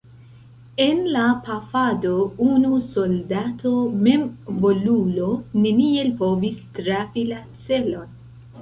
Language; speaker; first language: Esperanto; non-native, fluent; Central Kurdish